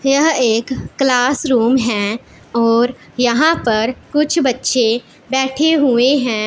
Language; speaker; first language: Hindi; non-native, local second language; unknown